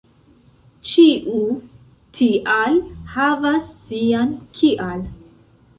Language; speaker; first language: Esperanto; non-native, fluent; Central Kurdish